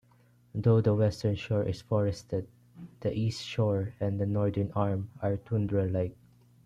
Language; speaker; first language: English; non-native, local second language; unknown